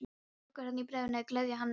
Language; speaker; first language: Icelandic; non-native, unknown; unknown